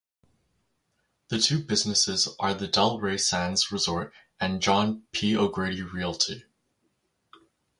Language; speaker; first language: English; native; English